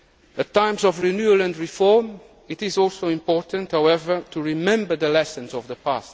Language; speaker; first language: English; non-native, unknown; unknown